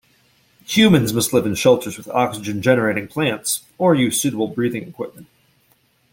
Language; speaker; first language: English; native; English